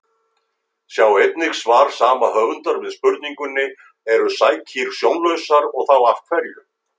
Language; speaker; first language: Icelandic; native; Icelandic